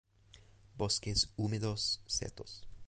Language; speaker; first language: Spanish; non-native, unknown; English